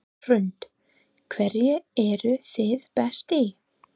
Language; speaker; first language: Icelandic; non-native, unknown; English